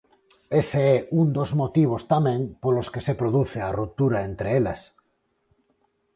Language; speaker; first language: Galician; non-native, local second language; Spanish